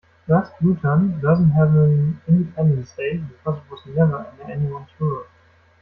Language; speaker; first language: English; non-native, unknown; German